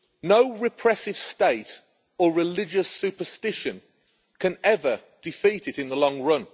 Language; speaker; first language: English; native; English